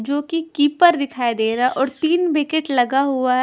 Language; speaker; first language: Hindi; non-native, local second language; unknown